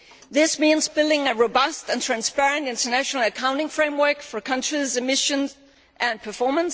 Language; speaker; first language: English; non-native, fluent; Danish